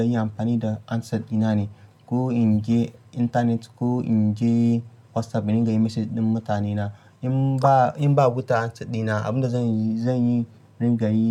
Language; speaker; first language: Hausa; non-native, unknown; Yoruba